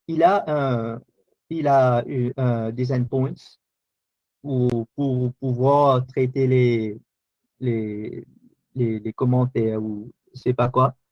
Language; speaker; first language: French; non-native, local second language; Morisyen